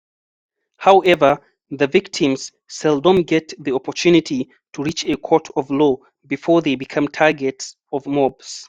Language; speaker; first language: English; non-native, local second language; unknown